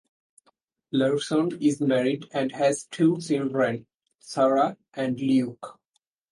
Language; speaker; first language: English; non-native, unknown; Bangla